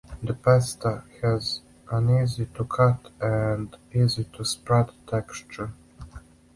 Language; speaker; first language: English; non-native, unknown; Serbian